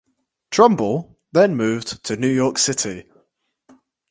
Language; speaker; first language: English; native; English